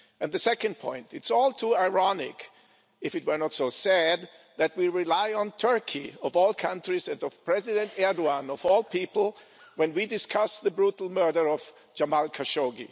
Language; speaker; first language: English; non-native, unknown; German